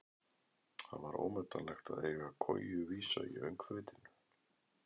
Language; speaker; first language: Icelandic; native; Icelandic